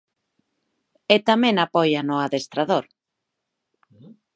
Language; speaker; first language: Galician; native; Galician